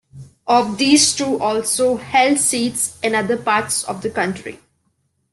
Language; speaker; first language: English; non-native, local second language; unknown